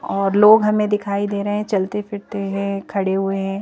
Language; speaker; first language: Hindi; native; Hindi